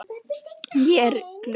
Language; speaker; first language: Icelandic; native; Icelandic